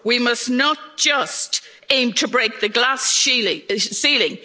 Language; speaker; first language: English; native; English